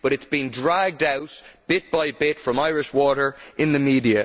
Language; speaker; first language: English; native; English